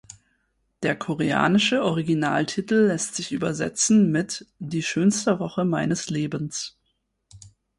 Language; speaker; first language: German; native; German